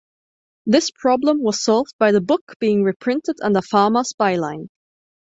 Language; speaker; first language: English; non-native, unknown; German